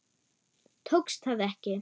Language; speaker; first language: Icelandic; non-native, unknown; German